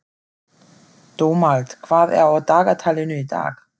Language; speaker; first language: Icelandic; non-native, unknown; German